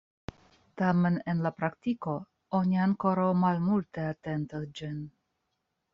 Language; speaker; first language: Esperanto; non-native, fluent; Russian